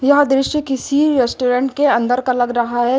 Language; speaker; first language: Hindi; native; Hindi